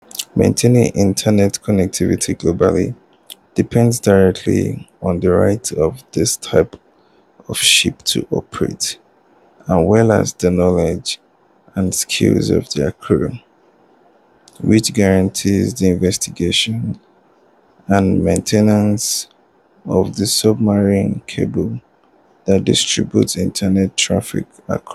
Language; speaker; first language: English; non-native, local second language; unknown